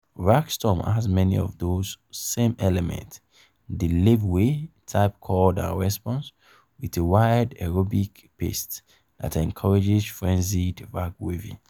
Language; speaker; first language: English; non-native, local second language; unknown